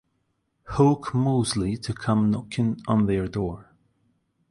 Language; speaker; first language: English; non-native, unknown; Russian